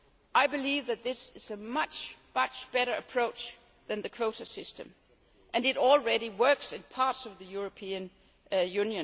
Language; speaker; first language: English; non-native, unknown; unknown